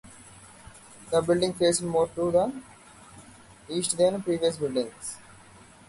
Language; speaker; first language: English; non-native, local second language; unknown